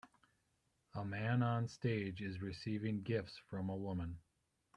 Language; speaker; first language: English; native; English